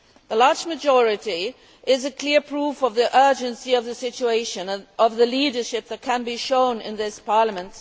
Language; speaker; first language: English; non-native, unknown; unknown